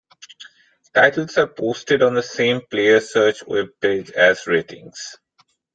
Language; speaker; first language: English; non-native, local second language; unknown